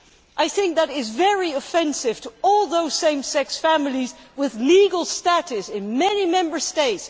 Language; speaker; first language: English; non-native, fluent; Dutch